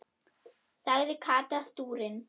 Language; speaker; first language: Icelandic; non-native, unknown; German